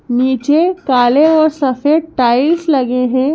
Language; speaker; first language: Hindi; native; Hindi